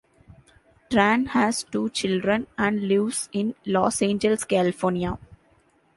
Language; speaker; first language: English; non-native, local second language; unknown